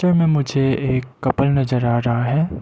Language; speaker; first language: Hindi; non-native, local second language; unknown